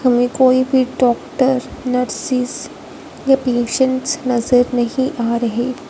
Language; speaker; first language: Hindi; non-native, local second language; Punjabi